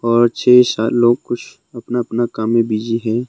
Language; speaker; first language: Hindi; non-native, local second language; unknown